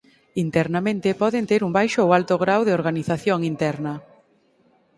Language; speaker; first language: Galician; native; Galician